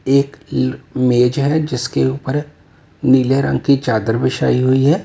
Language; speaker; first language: Hindi; native; Hindi